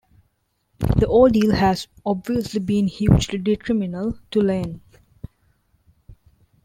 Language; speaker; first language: English; non-native, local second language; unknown